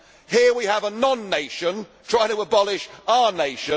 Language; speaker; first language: English; native; English